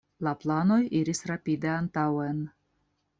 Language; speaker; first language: Esperanto; non-native, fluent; Russian